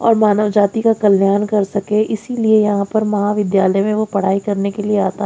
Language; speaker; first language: Hindi; native; Hindi